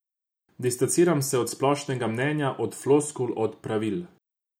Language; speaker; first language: Slovenian; non-native, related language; Croatian